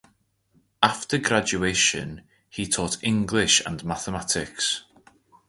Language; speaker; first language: English; native; English